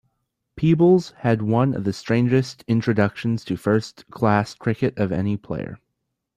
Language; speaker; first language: English; native; English